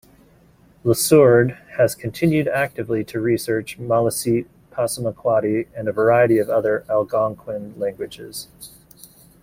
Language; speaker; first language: English; native; English